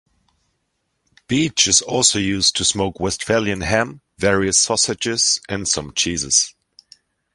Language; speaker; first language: English; non-native, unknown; German